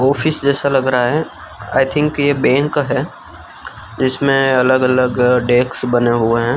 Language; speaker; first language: Hindi; non-native, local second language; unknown